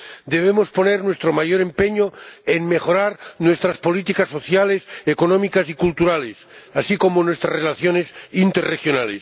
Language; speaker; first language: Spanish; non-native, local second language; Catalan